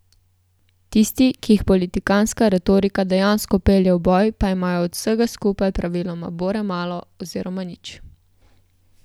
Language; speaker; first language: Slovenian; native; Slovenian